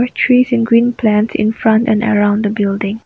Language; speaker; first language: English; non-native, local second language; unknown